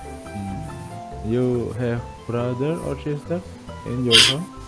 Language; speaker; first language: English; non-native, learner; Indonesian